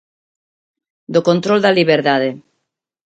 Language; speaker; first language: Galician; native; Galician